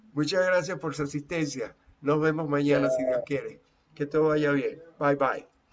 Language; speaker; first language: Spanish; native; Spanish